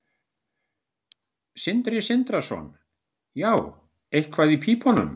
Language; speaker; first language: Icelandic; native; Icelandic